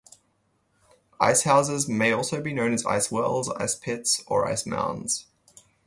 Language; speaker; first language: English; native; English